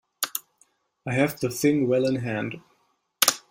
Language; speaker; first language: English; non-native, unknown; German